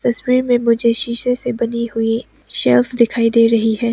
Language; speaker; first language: Hindi; non-native, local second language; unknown